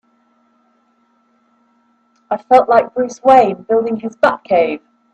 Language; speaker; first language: English; native; English